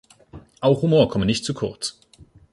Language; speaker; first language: German; native; German